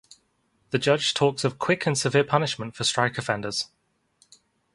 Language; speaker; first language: English; native; English